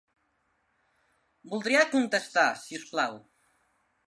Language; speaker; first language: Catalan; non-native, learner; Spanish